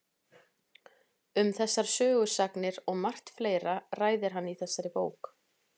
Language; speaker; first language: Icelandic; native; Icelandic